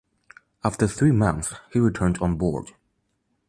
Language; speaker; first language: English; non-native, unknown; Chinese